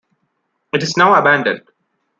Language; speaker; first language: English; non-native, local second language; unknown